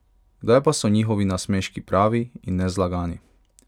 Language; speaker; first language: Slovenian; non-native, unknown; Hungarian